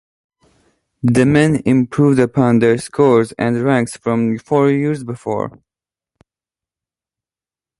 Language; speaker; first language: English; native; English